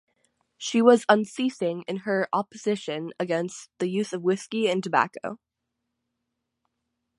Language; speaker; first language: English; native; English